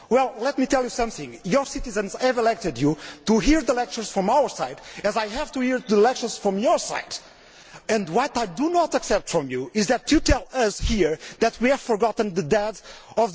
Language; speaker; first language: English; non-native, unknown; Portuguese